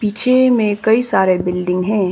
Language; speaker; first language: Hindi; non-native, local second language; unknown